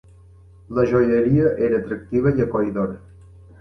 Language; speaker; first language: Catalan; native; Catalan